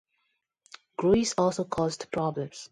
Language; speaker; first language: English; non-native, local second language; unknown